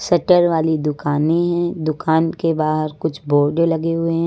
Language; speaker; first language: Hindi; native; Hindi